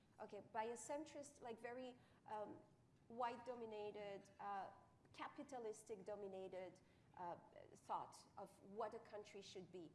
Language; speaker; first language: English; non-native, fluent; French